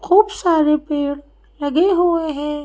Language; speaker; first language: Hindi; native; Hindi